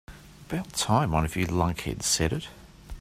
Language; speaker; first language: English; native; English